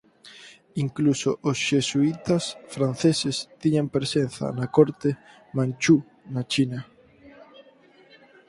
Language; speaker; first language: Galician; native; Galician